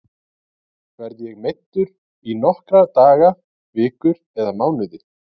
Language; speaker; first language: Icelandic; native; Icelandic